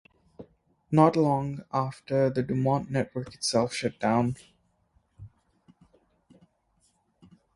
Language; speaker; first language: English; native; English